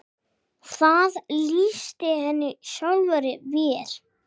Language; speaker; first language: Icelandic; non-native, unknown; English